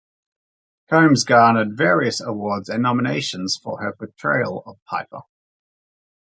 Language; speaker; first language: English; native; English